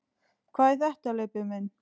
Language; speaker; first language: Icelandic; native; Icelandic